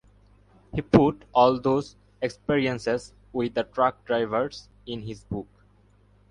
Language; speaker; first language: English; non-native, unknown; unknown